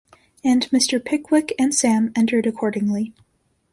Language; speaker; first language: English; native; English